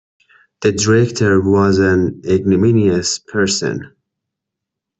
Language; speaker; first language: English; non-native, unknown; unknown